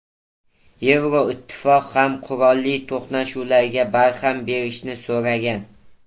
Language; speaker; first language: Uzbek; native; Uzbek